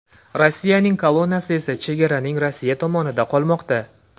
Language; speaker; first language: Uzbek; native; Uzbek